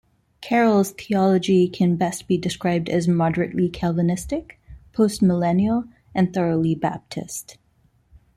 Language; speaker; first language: English; non-native, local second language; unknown